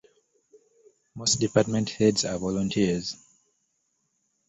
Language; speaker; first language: English; native; English